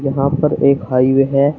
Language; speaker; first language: Hindi; native; Hindi